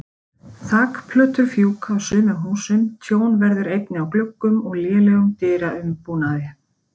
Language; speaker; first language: Icelandic; native; Icelandic